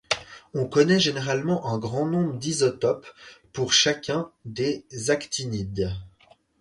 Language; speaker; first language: French; native; French